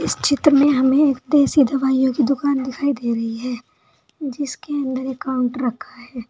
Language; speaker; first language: Hindi; native; Hindi